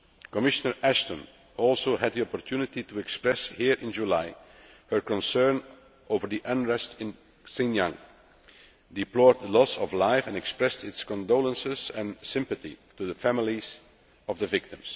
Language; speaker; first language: English; non-native, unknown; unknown